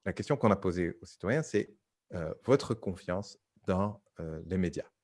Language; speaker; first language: French; non-native, local second language; Arabic